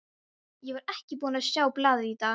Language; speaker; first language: Icelandic; non-native, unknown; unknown